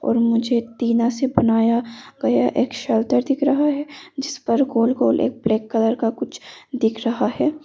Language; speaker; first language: Hindi; non-native, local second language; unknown